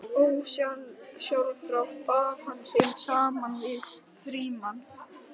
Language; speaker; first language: Icelandic; native; Icelandic